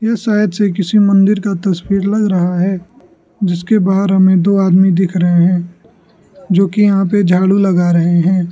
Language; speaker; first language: Hindi; non-native, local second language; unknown